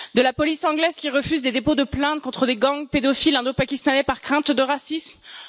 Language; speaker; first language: French; native; French